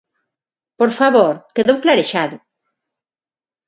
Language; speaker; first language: Galician; non-native, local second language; Spanish